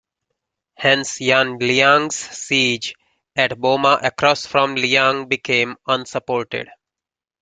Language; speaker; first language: English; native; English